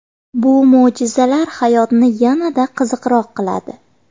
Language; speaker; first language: Uzbek; native; Uzbek